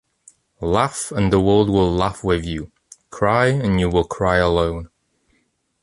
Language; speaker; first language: English; native; English